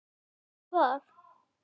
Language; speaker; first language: Icelandic; native; Icelandic